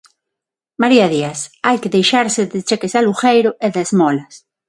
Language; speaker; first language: Galician; non-native, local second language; Spanish